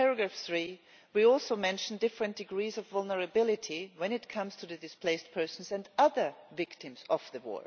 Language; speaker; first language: English; non-native, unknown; German